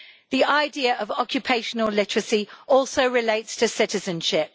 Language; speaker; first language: English; native; English